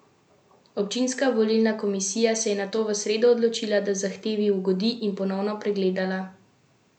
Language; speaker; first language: Slovenian; native; Slovenian